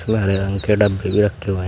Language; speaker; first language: Hindi; native; Hindi